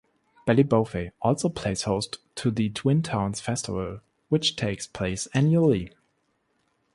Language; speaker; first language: English; non-native, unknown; German